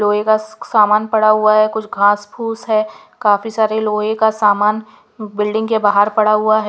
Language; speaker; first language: Hindi; non-native, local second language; Punjabi